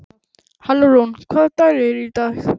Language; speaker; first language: Icelandic; native; Icelandic